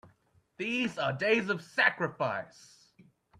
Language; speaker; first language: English; native; English